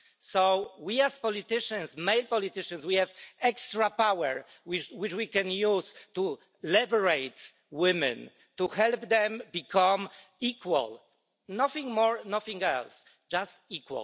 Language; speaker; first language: English; non-native, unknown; Polish